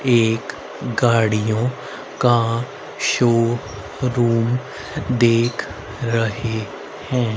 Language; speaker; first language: Hindi; native; Hindi